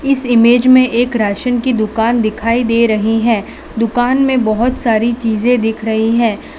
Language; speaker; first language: Hindi; non-native, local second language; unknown